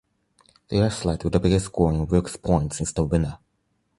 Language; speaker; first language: English; non-native, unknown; Chinese